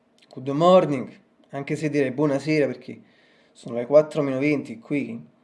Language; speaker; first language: Italian; native; Italian